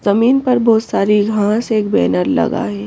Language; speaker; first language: Hindi; native; Hindi